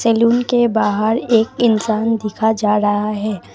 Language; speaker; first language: Hindi; non-native, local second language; Assamese